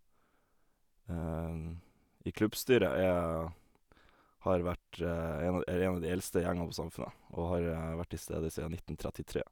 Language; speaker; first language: Norwegian; native; Norwegian